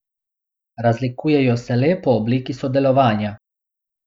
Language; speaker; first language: Slovenian; non-native, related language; Bosnian